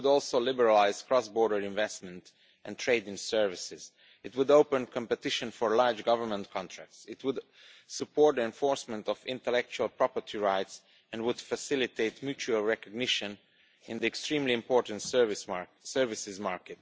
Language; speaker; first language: English; non-native, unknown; Romanian